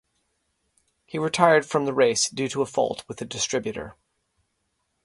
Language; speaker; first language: English; native; English